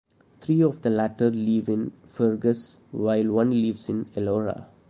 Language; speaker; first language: English; non-native, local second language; Malayalam